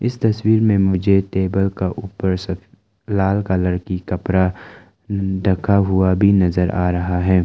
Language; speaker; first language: Hindi; non-native, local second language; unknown